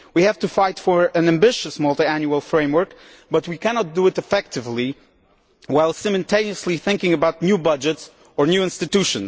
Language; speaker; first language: English; non-native, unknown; Polish